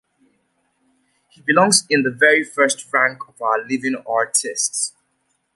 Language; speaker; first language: English; native; English